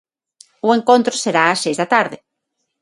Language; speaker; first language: Galician; non-native, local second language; Spanish